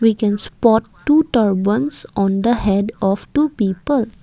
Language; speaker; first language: English; non-native, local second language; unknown